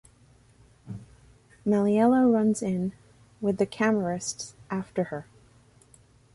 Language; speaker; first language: English; native; English